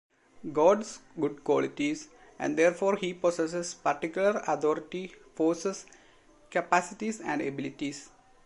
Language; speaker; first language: English; non-native, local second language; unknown